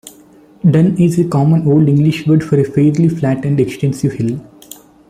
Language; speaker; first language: English; non-native, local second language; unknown